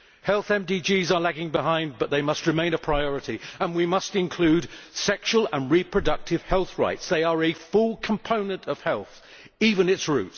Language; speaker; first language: English; native; English